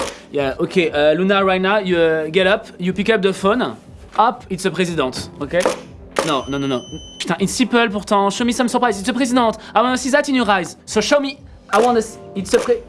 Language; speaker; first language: English; non-native, learner; French